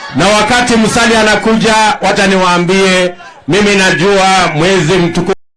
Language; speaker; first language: Swahili; non-native, local second language; Kalenjin